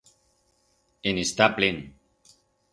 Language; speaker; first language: Aragonese; non-native, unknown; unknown